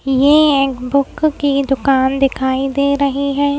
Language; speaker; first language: Hindi; native; Hindi